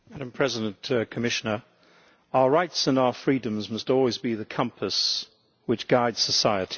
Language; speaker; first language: English; native; English